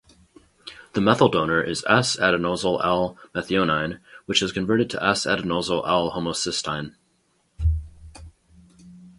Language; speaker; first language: English; native; English